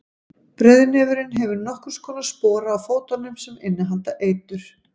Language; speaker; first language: Icelandic; native; Icelandic